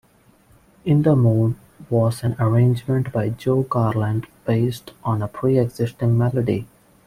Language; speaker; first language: English; non-native, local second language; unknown